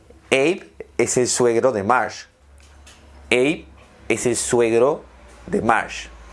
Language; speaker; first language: Spanish; native; Spanish